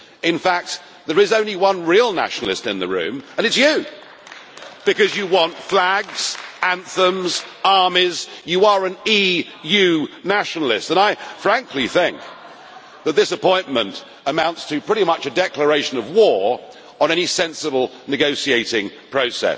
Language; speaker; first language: English; native; English